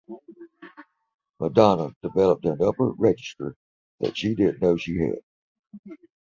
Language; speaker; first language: English; native; English